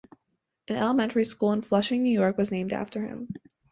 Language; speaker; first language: English; native; English